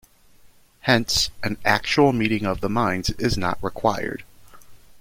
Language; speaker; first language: English; native; English